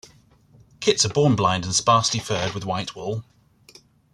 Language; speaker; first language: English; native; English